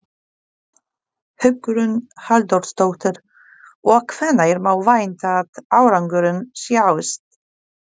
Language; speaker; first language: Icelandic; non-native, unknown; Polish